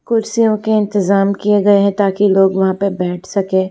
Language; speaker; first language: Hindi; non-native, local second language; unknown